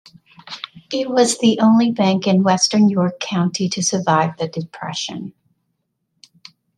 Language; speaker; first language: English; native; English